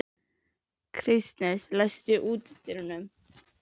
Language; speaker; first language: Icelandic; native; Icelandic